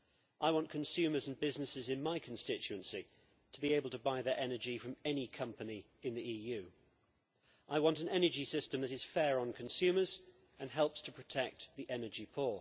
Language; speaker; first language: English; native; English